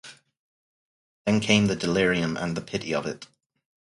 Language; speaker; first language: English; native; English